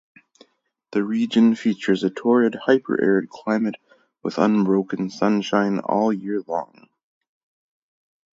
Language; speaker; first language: English; native; English